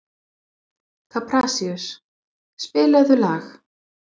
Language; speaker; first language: Icelandic; non-native, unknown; English